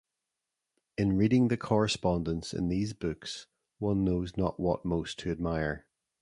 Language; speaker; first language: English; native; English